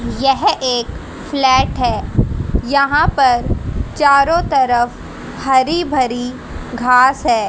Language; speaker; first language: Hindi; native; Hindi